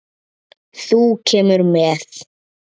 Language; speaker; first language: Icelandic; native; Icelandic